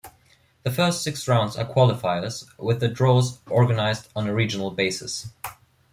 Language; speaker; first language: English; non-native, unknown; German